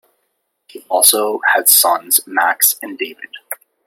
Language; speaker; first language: English; native; English